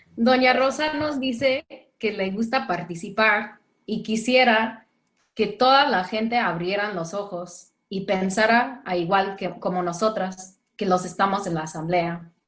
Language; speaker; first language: Spanish; non-native, fluent; English